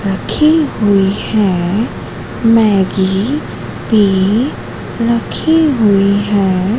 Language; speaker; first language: Hindi; native; Hindi